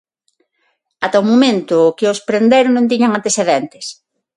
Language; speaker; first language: Galician; non-native, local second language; Spanish